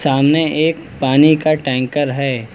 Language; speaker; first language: Hindi; native; Hindi